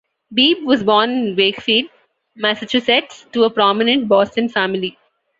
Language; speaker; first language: English; non-native, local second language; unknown